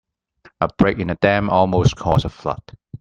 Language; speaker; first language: English; non-native, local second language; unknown